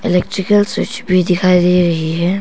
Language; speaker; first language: Hindi; non-native, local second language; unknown